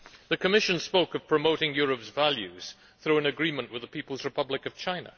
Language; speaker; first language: English; native; English